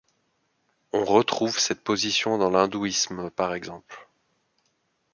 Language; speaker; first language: French; native; French